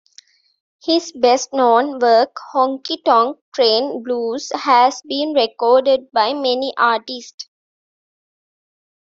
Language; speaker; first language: English; non-native, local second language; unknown